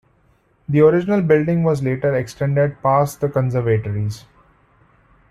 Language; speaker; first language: English; non-native, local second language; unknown